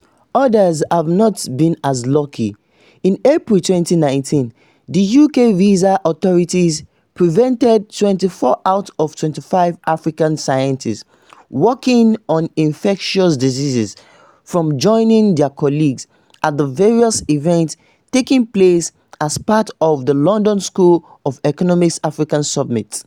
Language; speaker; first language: English; non-native, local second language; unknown